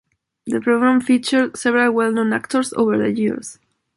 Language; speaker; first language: English; non-native, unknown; Spanish